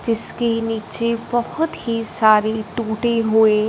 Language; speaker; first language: Hindi; non-native, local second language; Punjabi